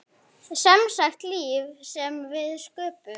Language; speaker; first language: Icelandic; native; Icelandic